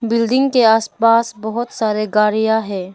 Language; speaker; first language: Hindi; non-native, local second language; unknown